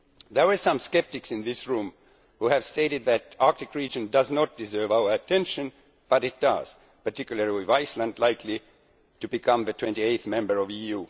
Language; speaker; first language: English; non-native, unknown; Estonian